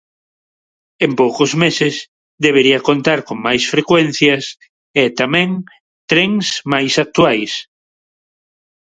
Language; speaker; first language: Galician; non-native, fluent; Spanish